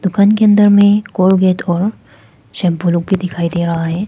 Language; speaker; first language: Hindi; non-native, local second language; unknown